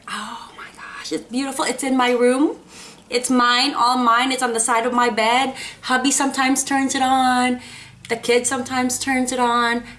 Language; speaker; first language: English; non-native, local second language; Filipino